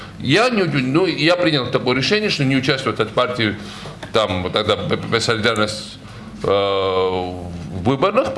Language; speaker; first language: Russian; non-native, local second language; Georgian